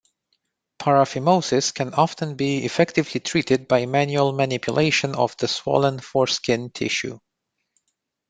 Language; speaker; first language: English; non-native, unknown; Romanian